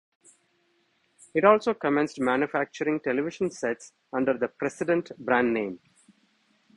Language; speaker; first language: English; non-native, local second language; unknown